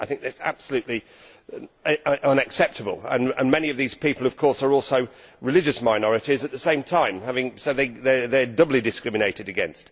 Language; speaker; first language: English; native; English